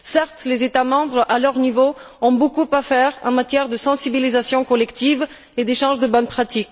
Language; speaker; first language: French; non-native, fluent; Bulgarian